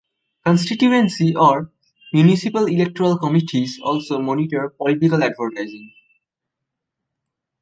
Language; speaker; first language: English; non-native, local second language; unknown